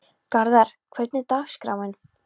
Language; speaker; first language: Icelandic; non-native, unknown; Polish